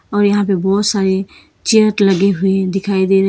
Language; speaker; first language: Hindi; non-native, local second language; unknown